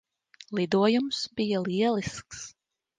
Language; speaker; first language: Latvian; early bilingual, heritage; Latvian